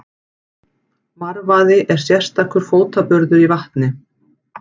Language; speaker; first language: Icelandic; native; Icelandic